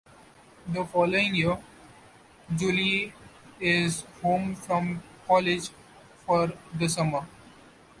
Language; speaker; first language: English; non-native, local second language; Marathi